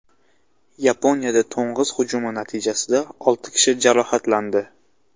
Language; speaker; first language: Uzbek; non-native, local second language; Tajik